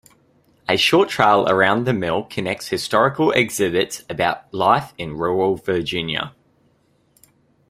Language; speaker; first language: English; native; English